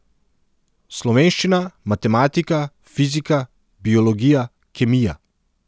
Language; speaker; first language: Slovenian; non-native, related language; Serbian